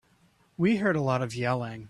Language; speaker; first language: English; native; English